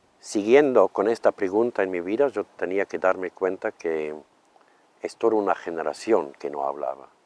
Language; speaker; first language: Spanish; non-native, fluent; German